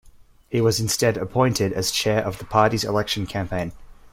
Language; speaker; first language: English; native; English